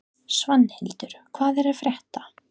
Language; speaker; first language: Icelandic; non-native, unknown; English